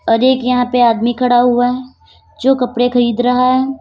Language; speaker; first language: Hindi; native; Hindi